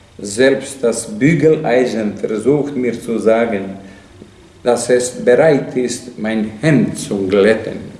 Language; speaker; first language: German; non-native, fluent; Serbian